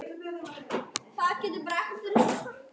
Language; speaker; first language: Icelandic; native; Icelandic